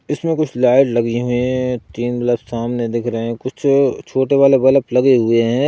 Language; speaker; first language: Hindi; native; Hindi